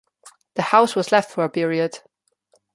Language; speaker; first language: English; non-native, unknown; Slovenian